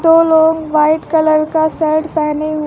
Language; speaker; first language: Hindi; native; Hindi